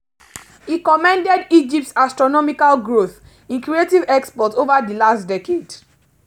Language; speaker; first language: English; non-native, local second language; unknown